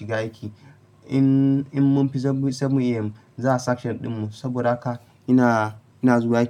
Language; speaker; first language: Hausa; non-native, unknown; Yoruba